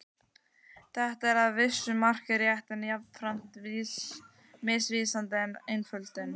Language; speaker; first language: Icelandic; native; Icelandic